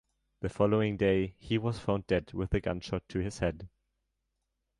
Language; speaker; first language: English; non-native, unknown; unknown